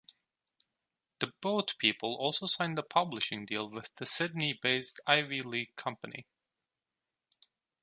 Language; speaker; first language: English; non-native, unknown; Turkish